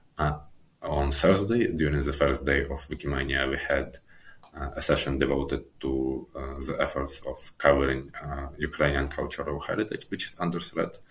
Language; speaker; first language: English; non-native, fluent; Ukrainian